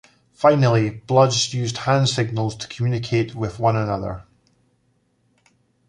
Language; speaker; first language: English; native; English